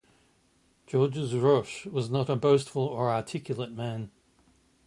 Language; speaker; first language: English; native; English